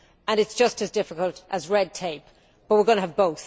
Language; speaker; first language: English; native; English